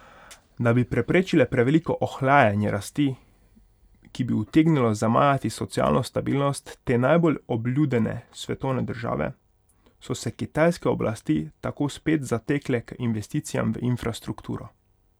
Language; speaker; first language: Slovenian; non-native, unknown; Hungarian